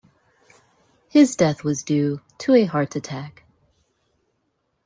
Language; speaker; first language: English; native; English